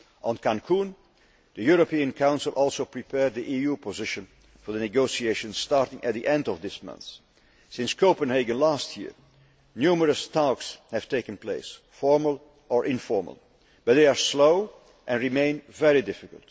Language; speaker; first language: English; non-native, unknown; Dutch